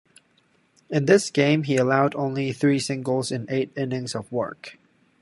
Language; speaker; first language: English; non-native, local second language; Cantonese